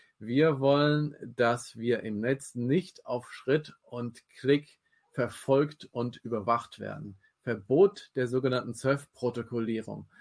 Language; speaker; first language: German; native; German